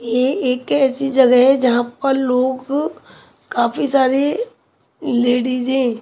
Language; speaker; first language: Hindi; non-native, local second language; Punjabi